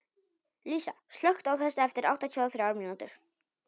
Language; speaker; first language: Icelandic; non-native, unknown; Polish